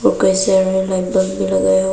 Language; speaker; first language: Hindi; non-native, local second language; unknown